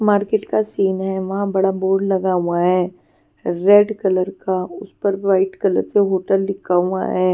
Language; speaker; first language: Hindi; non-native, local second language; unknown